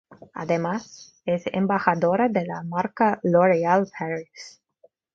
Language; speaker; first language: Spanish; non-native, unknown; Russian